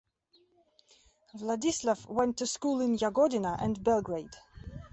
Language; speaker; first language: English; non-native, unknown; Belarusian